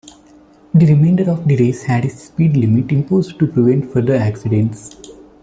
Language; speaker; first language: English; non-native, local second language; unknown